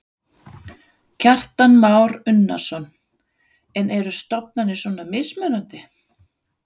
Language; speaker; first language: Icelandic; non-native, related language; Danish